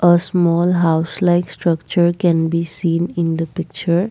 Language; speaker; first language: English; non-native, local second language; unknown